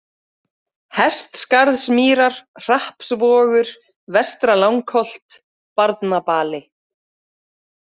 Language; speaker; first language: Icelandic; native; Icelandic